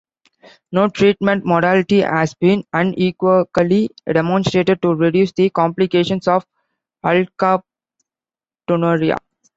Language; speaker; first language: English; non-native, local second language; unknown